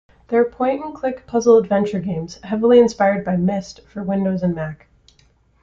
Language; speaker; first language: English; native; English